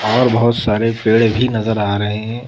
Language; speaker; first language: Hindi; native; Hindi